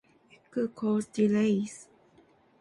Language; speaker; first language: English; non-native, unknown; Japanese